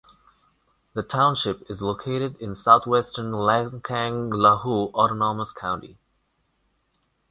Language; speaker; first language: English; non-native, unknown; Bangla